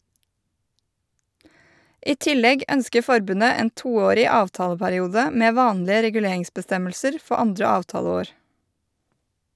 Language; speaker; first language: Norwegian; native; Norwegian